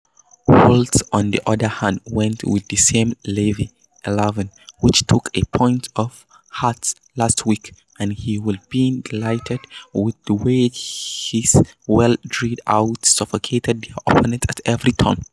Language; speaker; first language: English; non-native, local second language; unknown